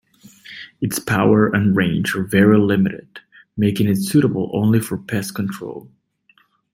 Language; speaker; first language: English; native; English